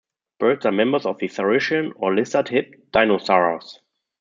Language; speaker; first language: English; non-native, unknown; German